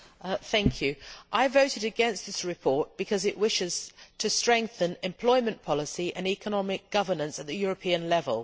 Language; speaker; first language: English; native; English